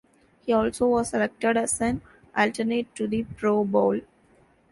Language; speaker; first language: English; non-native, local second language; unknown